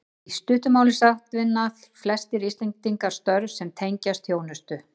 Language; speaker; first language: Icelandic; native; Icelandic